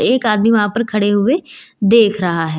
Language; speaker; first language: Hindi; native; Hindi